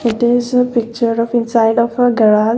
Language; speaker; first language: English; non-native, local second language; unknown